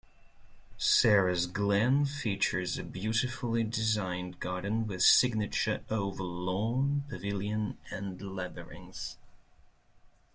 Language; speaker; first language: English; non-native, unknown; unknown